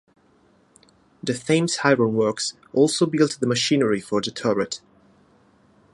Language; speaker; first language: English; non-native, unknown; Italian